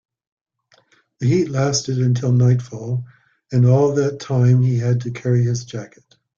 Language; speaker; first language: English; native; English